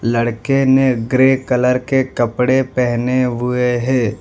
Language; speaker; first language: Hindi; non-native, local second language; Gujarati